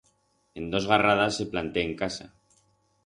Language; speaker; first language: Aragonese; non-native, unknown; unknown